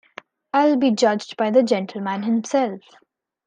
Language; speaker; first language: English; non-native, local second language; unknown